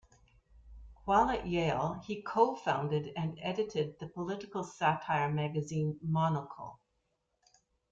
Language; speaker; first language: English; native; English